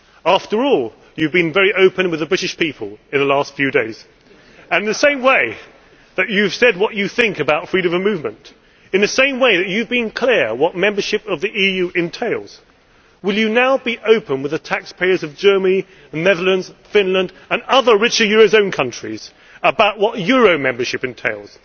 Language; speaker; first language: English; native; English